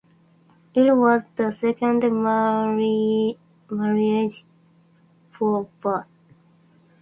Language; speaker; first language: English; non-native, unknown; Japanese